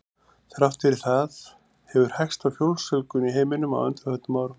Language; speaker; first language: Icelandic; native; Icelandic